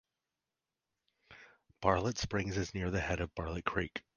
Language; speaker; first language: English; native; English